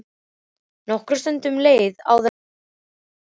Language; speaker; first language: Icelandic; native; Icelandic